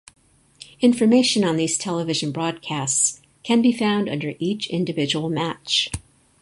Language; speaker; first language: English; native; English